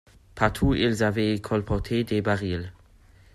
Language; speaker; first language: French; non-native, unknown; German